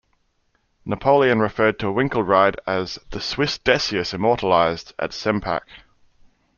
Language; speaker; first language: English; native; English